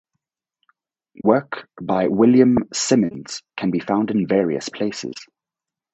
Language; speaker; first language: English; native; English